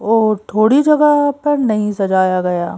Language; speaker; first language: Hindi; native; Hindi